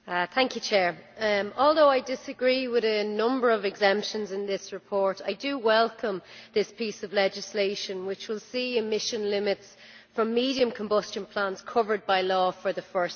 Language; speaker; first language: English; native; English